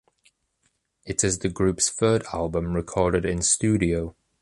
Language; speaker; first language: English; native; English